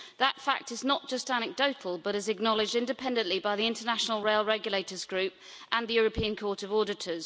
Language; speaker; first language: English; native; English